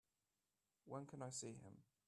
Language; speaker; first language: English; native; English